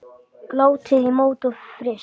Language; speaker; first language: Icelandic; native; Icelandic